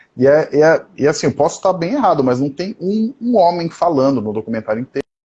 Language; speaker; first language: Portuguese; native; Portuguese